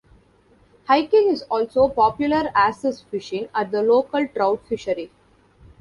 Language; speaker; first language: English; non-native, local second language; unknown